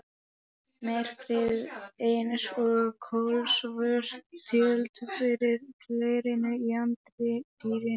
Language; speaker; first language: Icelandic; non-native, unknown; Polish